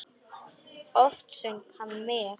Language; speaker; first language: Icelandic; non-native, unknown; Polish